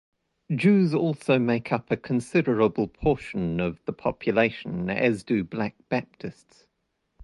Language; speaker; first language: English; native; English